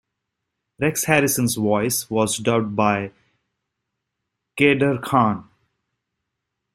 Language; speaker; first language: English; native; English